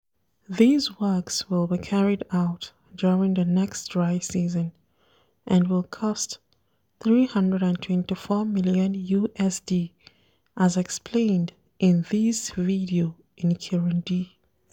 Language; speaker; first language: English; non-native, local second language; Hausa